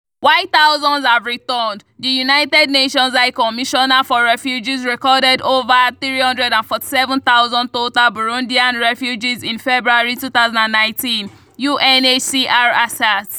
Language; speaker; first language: English; non-native, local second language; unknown